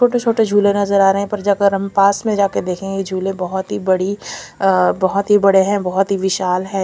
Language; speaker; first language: Hindi; non-native, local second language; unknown